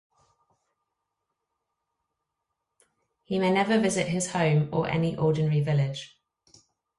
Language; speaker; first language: English; native; English